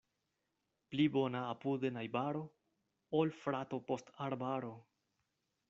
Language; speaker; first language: Esperanto; non-native, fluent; Spanish